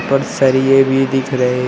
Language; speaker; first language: Hindi; native; Hindi